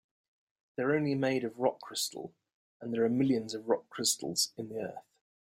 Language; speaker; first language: English; native; English